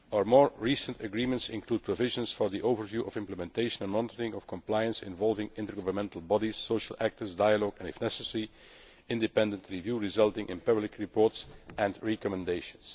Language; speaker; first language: English; non-native, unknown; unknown